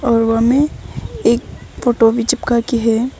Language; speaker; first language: Hindi; non-native, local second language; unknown